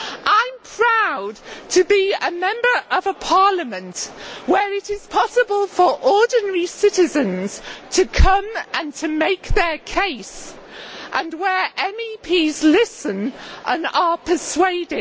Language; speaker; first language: English; native; English